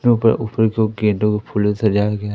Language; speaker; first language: Hindi; native; Hindi